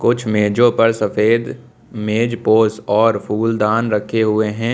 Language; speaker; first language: Hindi; native; Hindi